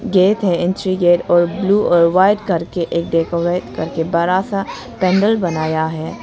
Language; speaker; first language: Hindi; non-native, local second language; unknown